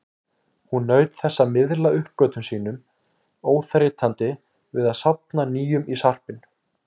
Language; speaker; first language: Icelandic; native; Icelandic